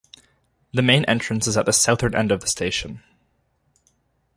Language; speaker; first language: English; native; English